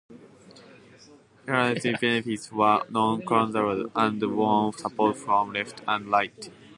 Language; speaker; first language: English; non-native, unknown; Japanese